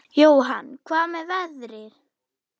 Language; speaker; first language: Icelandic; non-native, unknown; German